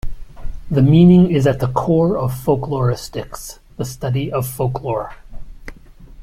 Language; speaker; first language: English; native; English